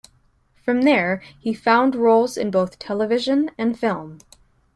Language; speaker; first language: English; native; English